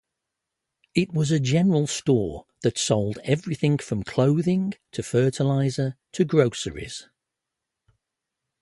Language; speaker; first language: English; native; English